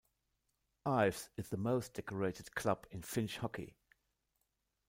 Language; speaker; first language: English; non-native, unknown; German